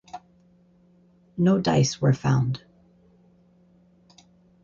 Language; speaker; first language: English; native; English